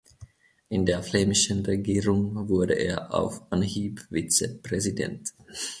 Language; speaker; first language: German; non-native, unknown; Finnish